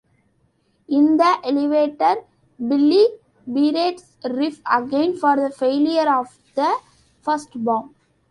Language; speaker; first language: English; non-native, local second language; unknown